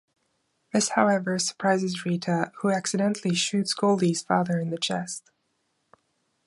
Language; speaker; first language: English; non-native, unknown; German